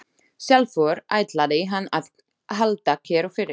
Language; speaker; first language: Icelandic; non-native, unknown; Slovak